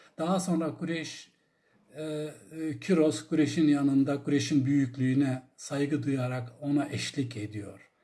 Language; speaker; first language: Turkish; non-native, local second language; Zaza